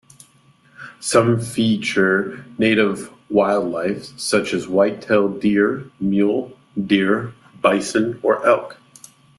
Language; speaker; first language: English; native; English